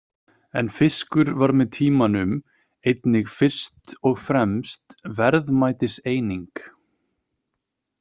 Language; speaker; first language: Icelandic; native; Icelandic